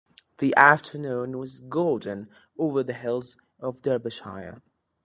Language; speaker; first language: English; native; English